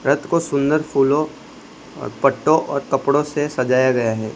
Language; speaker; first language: Hindi; non-native, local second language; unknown